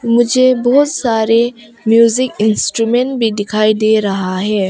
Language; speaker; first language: Hindi; non-native, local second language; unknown